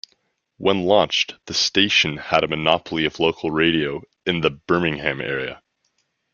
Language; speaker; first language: English; native; English